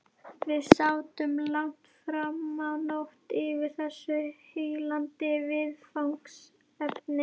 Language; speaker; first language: Icelandic; native; Icelandic